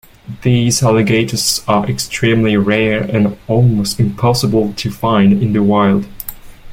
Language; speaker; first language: English; non-native, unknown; French